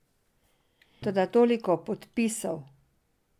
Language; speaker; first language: Slovenian; non-native, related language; Serbian